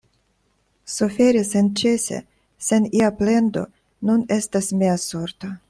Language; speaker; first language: Esperanto; non-native, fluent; Russian